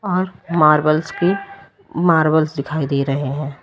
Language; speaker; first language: Hindi; native; Hindi